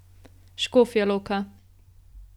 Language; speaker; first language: Slovenian; native; Slovenian